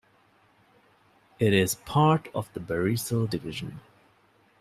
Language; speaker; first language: English; non-native, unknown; Divehi